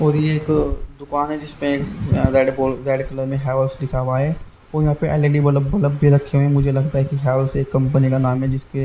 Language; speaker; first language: Hindi; native; Hindi